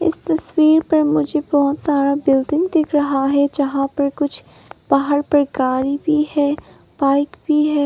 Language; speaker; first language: Hindi; non-native, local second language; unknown